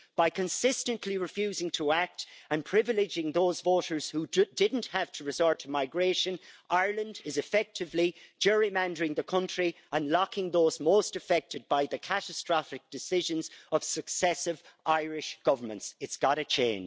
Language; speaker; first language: English; native; English